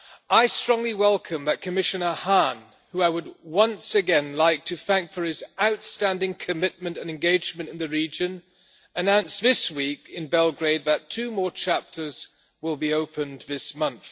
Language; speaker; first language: English; non-native, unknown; German